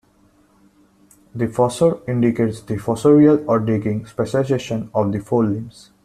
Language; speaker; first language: English; non-native, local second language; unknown